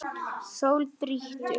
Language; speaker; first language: Icelandic; non-native, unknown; Vietnamese